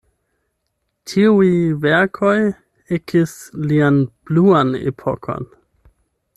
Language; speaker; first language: Esperanto; non-native, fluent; German